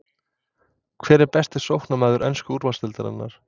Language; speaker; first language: Icelandic; non-native, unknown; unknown